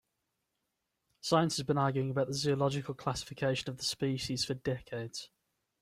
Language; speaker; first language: English; native; English